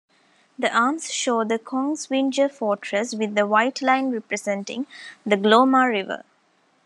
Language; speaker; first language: English; non-native, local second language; Tamil